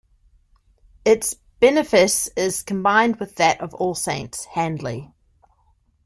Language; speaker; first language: English; native; English